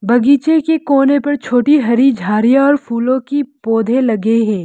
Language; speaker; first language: Hindi; non-native, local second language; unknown